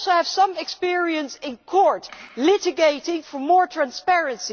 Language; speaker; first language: English; non-native, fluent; Dutch